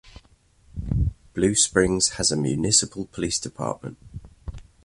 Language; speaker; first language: English; native; English